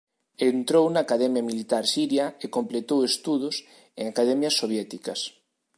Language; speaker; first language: Galician; native; Galician